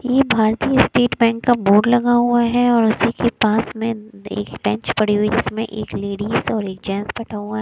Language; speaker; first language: Hindi; non-native, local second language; Punjabi